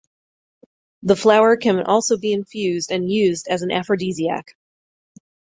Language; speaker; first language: English; native; English